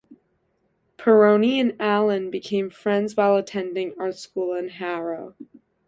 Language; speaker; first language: English; native; English